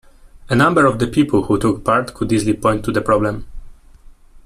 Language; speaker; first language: English; non-native, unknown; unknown